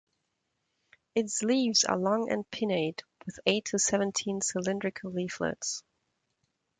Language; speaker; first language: English; non-native, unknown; German